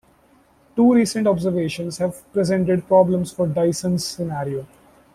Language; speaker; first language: English; non-native, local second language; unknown